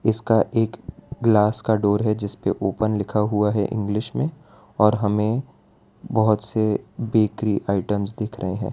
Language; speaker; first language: Hindi; non-native, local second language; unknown